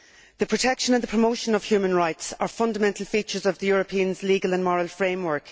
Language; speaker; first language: English; native; English